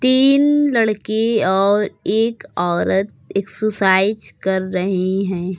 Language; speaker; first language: Hindi; native; Hindi